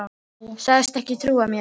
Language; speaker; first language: Icelandic; non-native, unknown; Filipino